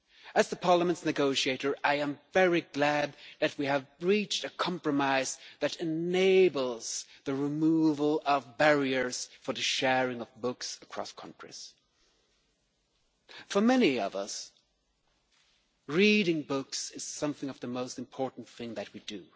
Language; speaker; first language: English; non-native, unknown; Swedish